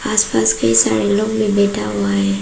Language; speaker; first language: Hindi; non-native, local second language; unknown